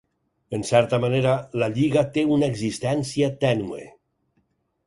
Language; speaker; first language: Catalan; native; Catalan